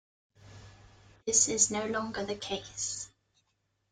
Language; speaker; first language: English; non-native, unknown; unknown